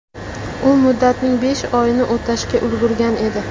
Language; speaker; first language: Uzbek; native; Uzbek